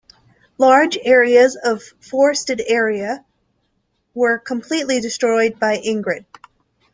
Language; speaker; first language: English; native; English